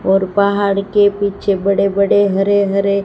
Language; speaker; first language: Hindi; non-native, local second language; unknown